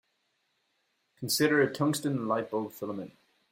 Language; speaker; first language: English; native; English